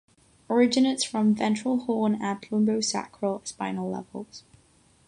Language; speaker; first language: English; non-native, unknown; Catalan